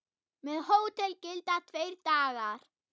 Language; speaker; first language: Icelandic; non-native, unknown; German